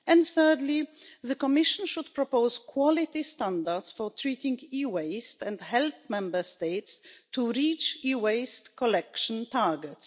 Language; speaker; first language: English; non-native, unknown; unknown